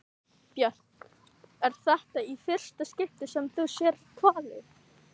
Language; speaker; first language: Icelandic; non-native, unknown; Filipino